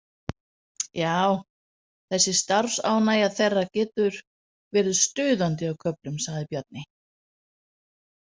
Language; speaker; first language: Icelandic; non-native, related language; Danish